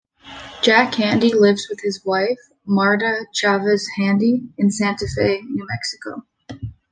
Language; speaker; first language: English; native; English